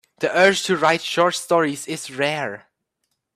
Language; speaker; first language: English; native; English